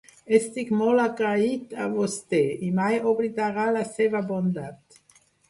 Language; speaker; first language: Catalan; non-native, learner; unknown